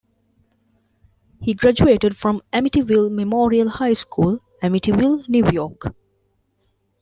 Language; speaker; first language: English; non-native, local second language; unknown